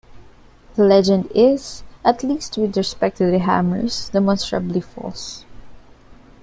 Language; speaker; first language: English; non-native, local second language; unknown